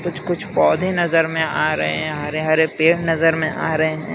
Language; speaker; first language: Hindi; non-native, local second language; Gujarati